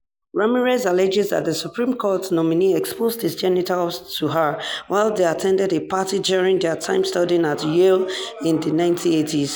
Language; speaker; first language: English; non-native, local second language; Yoruba